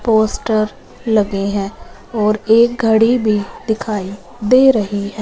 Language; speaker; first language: Hindi; non-native, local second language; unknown